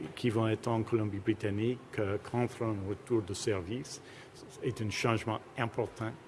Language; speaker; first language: French; non-native, fluent; English